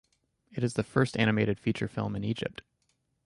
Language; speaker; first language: English; native; English